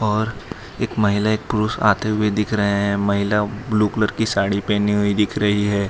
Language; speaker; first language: Hindi; non-native, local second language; Gujarati